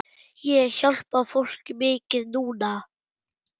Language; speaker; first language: Icelandic; non-native, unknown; German